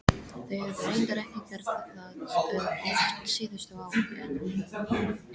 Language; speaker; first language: Icelandic; non-native, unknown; English